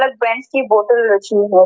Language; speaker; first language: Hindi; non-native, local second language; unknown